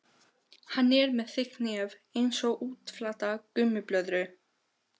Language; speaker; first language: Icelandic; non-native, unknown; Albanian